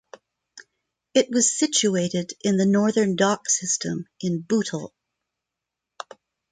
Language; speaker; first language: English; non-native, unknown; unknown